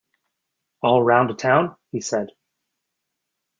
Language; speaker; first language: English; native; English